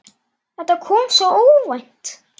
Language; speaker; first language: Icelandic; native; Icelandic